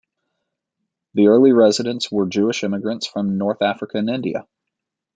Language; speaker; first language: English; native; English